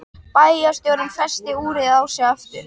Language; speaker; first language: Icelandic; native; Icelandic